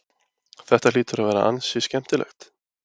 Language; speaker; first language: Icelandic; native; Icelandic